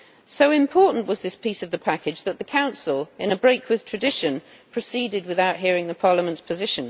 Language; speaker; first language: English; native; English